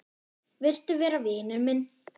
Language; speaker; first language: Icelandic; non-native, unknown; German